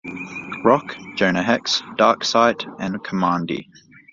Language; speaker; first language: English; native; English